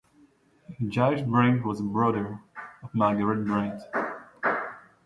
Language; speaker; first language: English; non-native, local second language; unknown